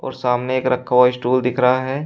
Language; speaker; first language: Hindi; native; Hindi